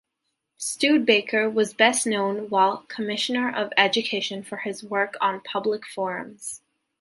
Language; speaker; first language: English; native; English